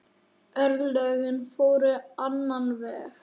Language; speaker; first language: Icelandic; native; Icelandic